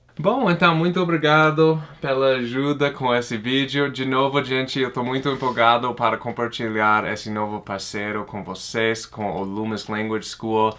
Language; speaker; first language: Portuguese; non-native, fluent; English